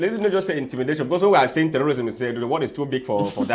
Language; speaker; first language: English; non-native, local second language; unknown